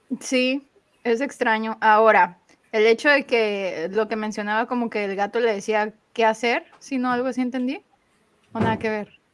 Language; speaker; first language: Spanish; native; Spanish